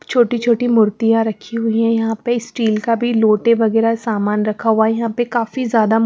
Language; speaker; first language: Hindi; non-native, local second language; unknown